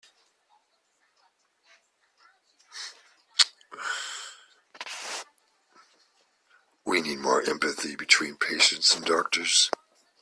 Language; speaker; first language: English; native; English